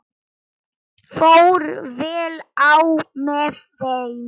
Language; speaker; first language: Icelandic; non-native, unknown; Polish